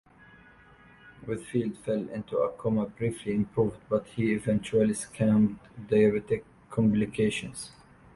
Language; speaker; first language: English; native; English